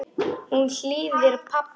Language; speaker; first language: Icelandic; non-native, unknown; Polish